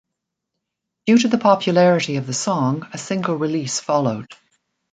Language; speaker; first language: English; native; English